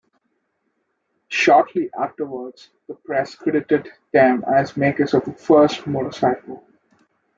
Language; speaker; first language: English; non-native, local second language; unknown